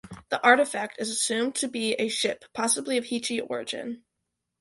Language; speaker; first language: English; native; English